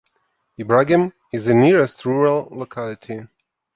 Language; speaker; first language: English; non-native, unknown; Ukrainian